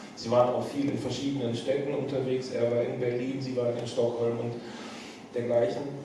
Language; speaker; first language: German; native; German